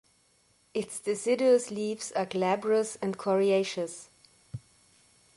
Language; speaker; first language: English; non-native, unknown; German